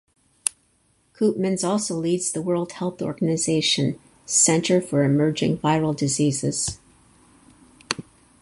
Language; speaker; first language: English; native; English